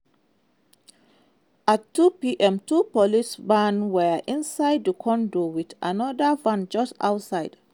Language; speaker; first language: English; non-native, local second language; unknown